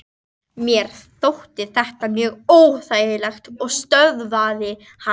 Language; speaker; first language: Icelandic; native; Icelandic